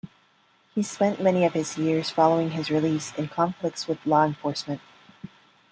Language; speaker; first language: English; non-native, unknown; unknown